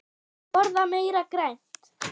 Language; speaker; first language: Icelandic; non-native, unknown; German